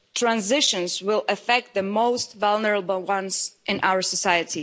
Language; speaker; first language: English; non-native, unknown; Slovak